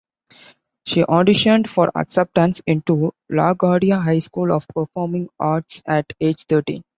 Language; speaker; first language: English; non-native, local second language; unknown